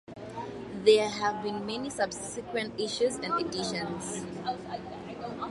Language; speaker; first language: English; non-native, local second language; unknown